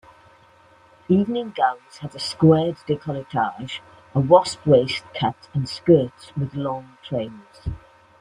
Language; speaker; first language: English; native; English